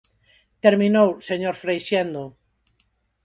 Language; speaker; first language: Galician; non-native, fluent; Spanish